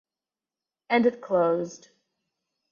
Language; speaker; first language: English; native; English